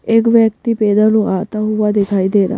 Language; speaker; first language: Hindi; native; Hindi